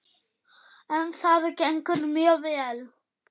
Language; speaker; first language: Icelandic; non-native, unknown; German